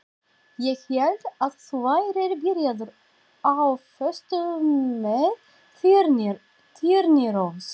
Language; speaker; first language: Icelandic; non-native, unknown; Turkish